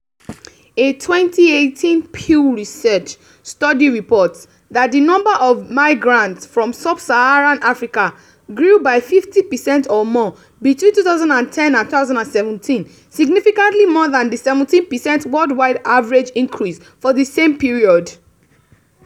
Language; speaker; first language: English; non-native, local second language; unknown